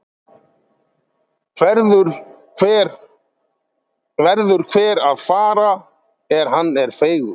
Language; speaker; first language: Icelandic; native; Icelandic